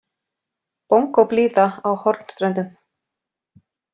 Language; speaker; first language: Icelandic; native; Icelandic